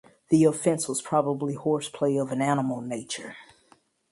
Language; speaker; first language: English; native; English